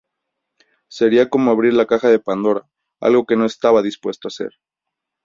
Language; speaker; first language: Spanish; native; Spanish